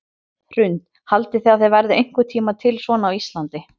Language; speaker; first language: Icelandic; native; Icelandic